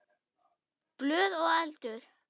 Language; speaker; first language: Icelandic; non-native, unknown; German